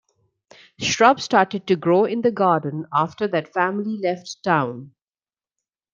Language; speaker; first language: English; non-native, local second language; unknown